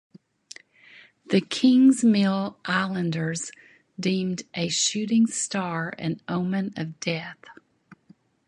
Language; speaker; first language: English; native; English